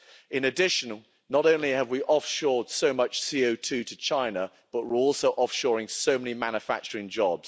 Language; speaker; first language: English; native; English